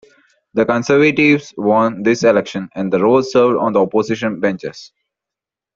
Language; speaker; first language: English; non-native, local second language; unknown